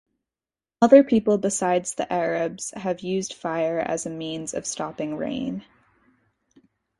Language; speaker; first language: English; native; English